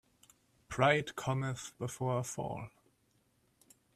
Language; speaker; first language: English; non-native, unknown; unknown